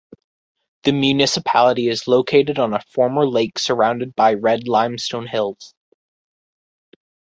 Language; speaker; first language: English; native; English